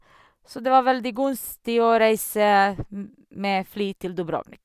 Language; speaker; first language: Norwegian; non-native, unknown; Serbian